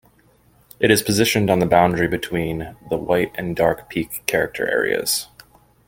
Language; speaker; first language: English; native; English